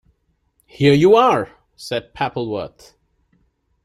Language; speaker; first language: English; non-native, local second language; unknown